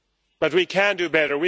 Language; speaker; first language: English; non-native, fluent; Swedish